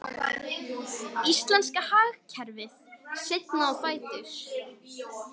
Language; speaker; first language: Icelandic; native; Icelandic